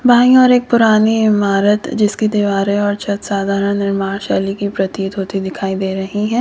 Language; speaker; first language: Hindi; native; Hindi